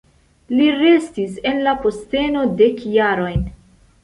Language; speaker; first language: Esperanto; non-native, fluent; Central Kurdish